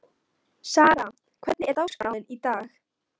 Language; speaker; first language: Icelandic; non-native, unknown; Polish